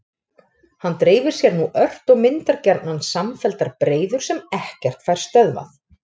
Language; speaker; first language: Icelandic; native; Icelandic